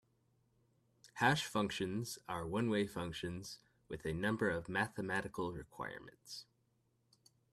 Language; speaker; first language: English; native; English